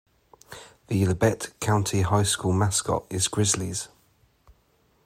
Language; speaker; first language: English; native; English